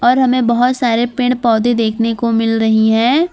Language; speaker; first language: Hindi; non-native, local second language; Gujarati